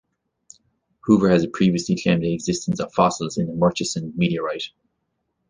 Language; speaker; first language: English; native; English